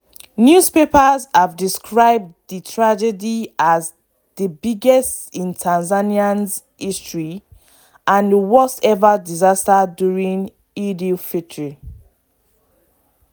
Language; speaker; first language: English; non-native, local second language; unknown